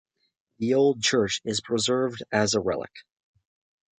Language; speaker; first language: English; native; English